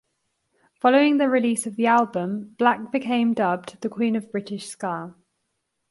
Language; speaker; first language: English; non-native, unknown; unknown